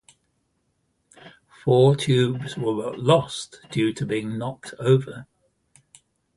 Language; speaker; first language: English; native; English